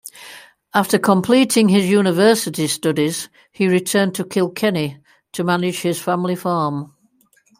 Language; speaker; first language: English; native; English